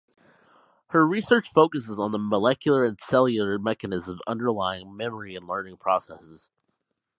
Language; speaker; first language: English; native; English